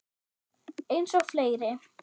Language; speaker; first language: Icelandic; non-native, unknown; German